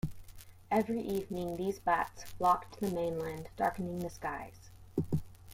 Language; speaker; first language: English; native; English